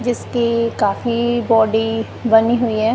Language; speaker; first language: Hindi; non-native, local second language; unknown